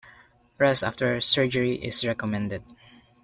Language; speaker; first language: English; non-native, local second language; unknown